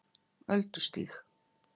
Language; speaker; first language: Icelandic; native; Icelandic